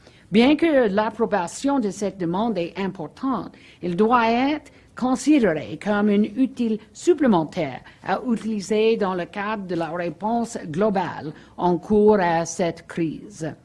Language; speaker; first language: French; non-native, learner; English